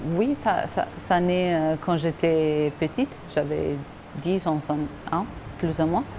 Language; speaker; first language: French; non-native, fluent; Spanish